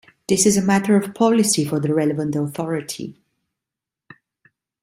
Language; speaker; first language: English; non-native, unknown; Italian